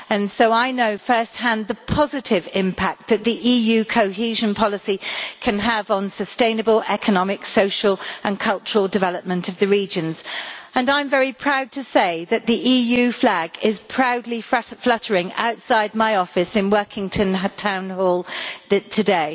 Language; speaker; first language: English; native; English